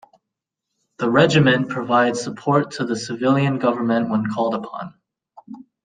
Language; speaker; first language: English; native; English